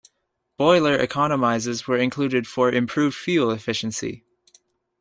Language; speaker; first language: English; native; English